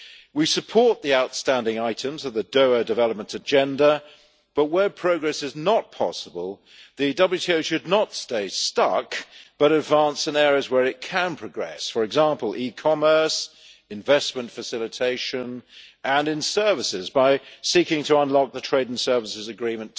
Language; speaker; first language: English; native; English